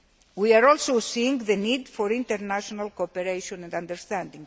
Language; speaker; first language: English; non-native, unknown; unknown